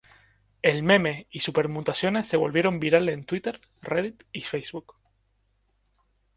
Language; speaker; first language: Spanish; native; Spanish